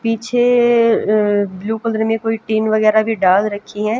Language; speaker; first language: Hindi; native; Hindi